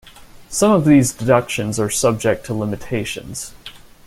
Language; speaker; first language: English; native; English